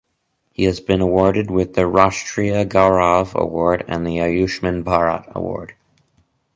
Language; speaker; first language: English; native; English